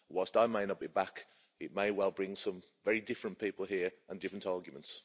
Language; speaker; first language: English; native; English